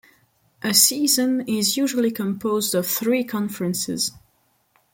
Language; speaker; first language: English; non-native, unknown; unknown